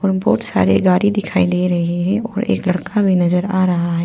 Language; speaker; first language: Hindi; non-native, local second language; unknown